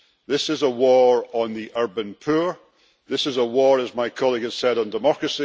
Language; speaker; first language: English; native; English